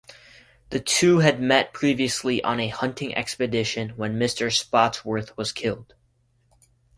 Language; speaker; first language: English; native; English